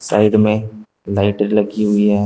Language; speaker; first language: Hindi; native; Hindi